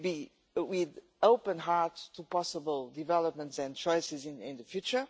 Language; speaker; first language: English; non-native, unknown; Portuguese